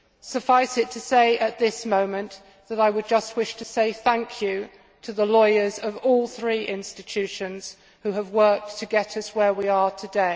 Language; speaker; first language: English; native; English